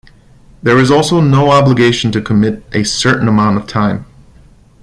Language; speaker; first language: English; non-native, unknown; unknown